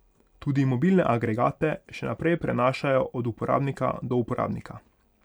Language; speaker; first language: Slovenian; non-native, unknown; Hungarian